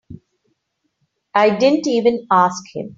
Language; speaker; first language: English; non-native, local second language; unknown